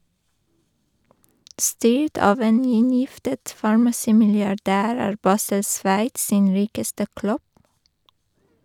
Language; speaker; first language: Norwegian; non-native, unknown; Persian